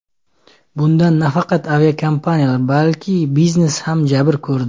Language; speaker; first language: Uzbek; native; Uzbek